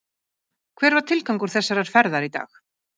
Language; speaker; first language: Icelandic; native; Icelandic